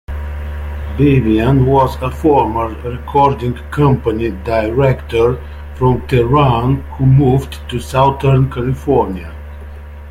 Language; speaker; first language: English; native; English